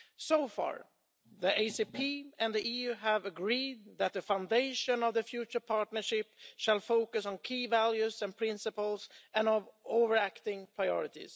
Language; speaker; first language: English; non-native, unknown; Swedish